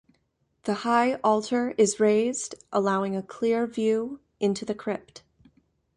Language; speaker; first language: English; native; English